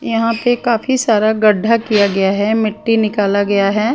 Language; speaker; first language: Hindi; non-native, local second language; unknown